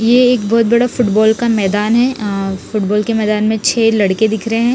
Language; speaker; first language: Hindi; non-native, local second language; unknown